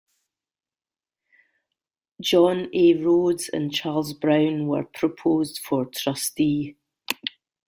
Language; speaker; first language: English; native; English